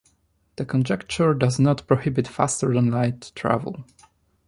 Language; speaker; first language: English; non-native, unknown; Polish